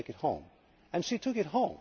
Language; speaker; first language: English; non-native, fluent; Finnish